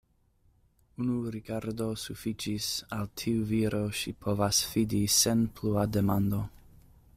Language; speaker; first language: Esperanto; non-native, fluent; English